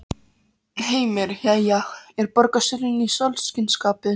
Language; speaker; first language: Icelandic; non-native, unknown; Polish